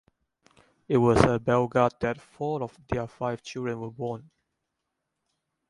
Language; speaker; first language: English; non-native, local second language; Chinese